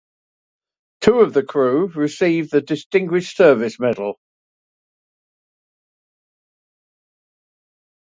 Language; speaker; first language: English; native; English